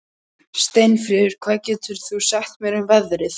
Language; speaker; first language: Icelandic; non-native, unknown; Polish